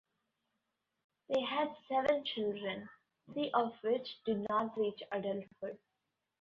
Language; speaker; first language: English; non-native, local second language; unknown